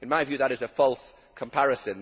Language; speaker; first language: English; native; English